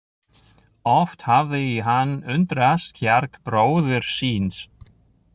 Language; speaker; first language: Icelandic; non-native, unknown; German